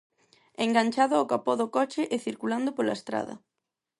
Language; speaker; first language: Galician; non-native, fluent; Spanish